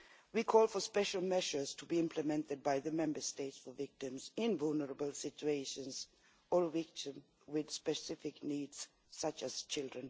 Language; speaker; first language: English; non-native, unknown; Swedish